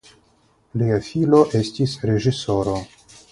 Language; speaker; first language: Esperanto; non-native, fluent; Russian